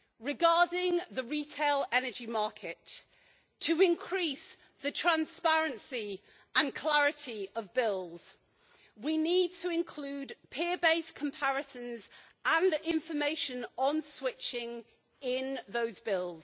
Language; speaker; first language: English; native; English